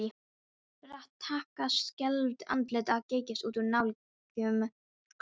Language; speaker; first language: Icelandic; non-native, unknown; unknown